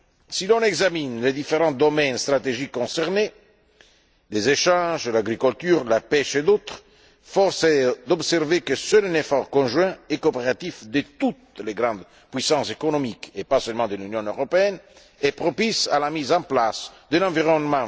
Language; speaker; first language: French; non-native, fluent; Italian